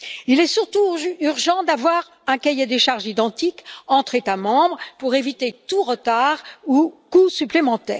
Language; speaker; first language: French; native; French